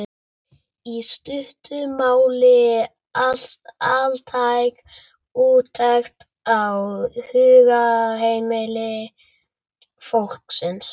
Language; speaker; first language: Icelandic; native; Icelandic